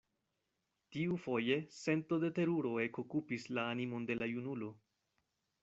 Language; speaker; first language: Esperanto; non-native, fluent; Spanish